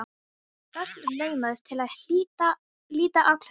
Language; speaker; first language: Icelandic; non-native, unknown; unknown